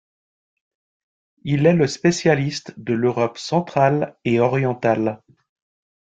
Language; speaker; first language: French; native; French